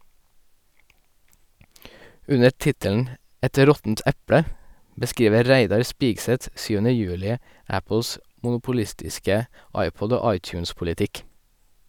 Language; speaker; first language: Norwegian; native; Norwegian